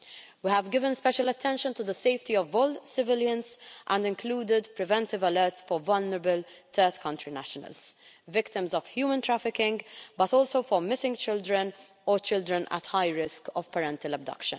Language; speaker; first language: English; non-native, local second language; Maltese